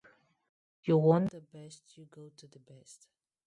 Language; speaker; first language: English; non-native, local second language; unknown